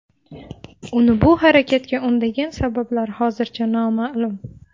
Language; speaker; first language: Uzbek; non-native, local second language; Tajik